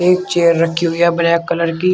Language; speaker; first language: Hindi; native; Hindi